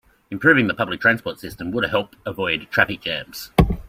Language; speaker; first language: English; native; English